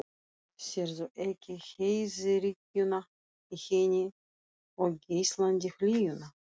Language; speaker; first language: Icelandic; non-native, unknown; Russian